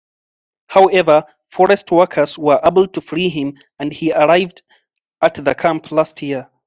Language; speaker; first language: English; non-native, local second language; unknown